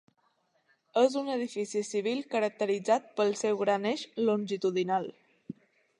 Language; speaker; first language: Catalan; native; Catalan